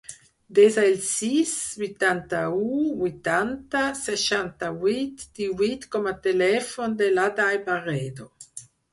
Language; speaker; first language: Catalan; non-native, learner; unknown